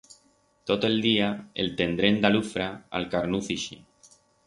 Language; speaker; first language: Aragonese; non-native, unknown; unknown